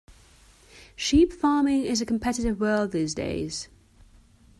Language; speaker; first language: English; non-native, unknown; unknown